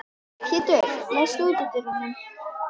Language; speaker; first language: Icelandic; native; Icelandic